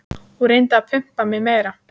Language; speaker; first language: Icelandic; native; Icelandic